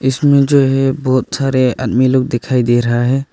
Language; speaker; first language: Hindi; non-native, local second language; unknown